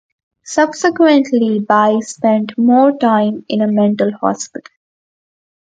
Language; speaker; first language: English; non-native, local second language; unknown